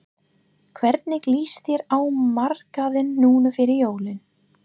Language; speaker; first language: Icelandic; non-native, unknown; English